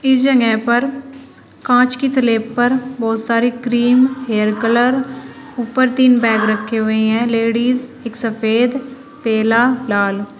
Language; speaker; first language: Hindi; native; Hindi